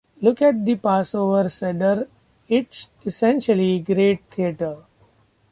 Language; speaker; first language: English; non-native, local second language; Marathi